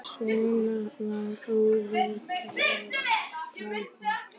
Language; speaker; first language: Icelandic; native; Icelandic